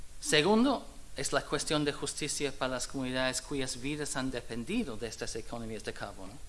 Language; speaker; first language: Spanish; non-native, fluent; English